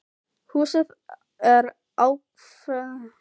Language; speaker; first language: Icelandic; non-native, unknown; Filipino